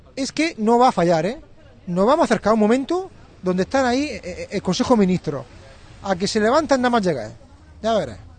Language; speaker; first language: Spanish; native; Spanish